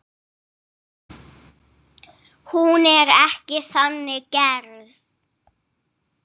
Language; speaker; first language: Icelandic; non-native, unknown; English